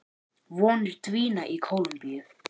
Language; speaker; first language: Icelandic; native; Icelandic